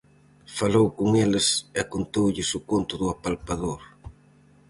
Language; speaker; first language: Galician; native; Galician